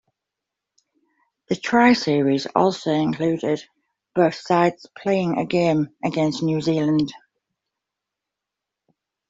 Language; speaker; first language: English; native; English